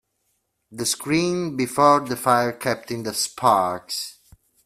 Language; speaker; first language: English; non-native, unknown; Italian